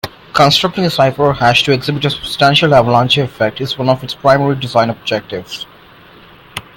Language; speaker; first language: English; non-native, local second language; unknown